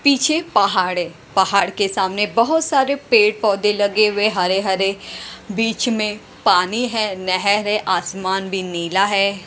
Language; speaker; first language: Hindi; non-native, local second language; Punjabi